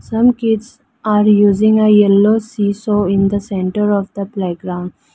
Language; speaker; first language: English; non-native, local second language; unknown